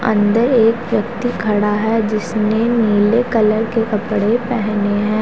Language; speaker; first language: Hindi; non-native, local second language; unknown